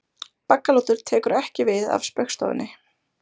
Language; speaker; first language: Icelandic; native; Icelandic